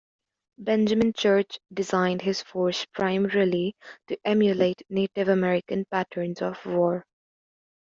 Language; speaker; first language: English; native; English